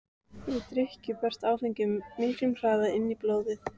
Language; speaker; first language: Icelandic; native; Icelandic